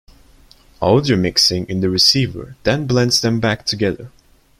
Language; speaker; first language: English; non-native, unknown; Turkish